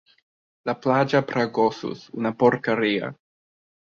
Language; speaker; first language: Catalan; non-native, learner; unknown